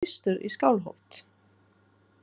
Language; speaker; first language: Icelandic; non-native, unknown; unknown